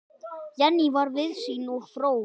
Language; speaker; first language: Icelandic; native; Icelandic